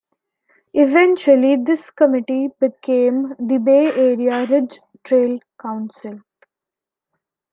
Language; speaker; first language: English; non-native, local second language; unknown